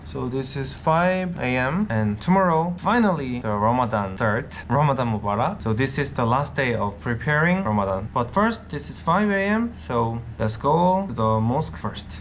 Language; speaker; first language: English; non-native, fluent; Korean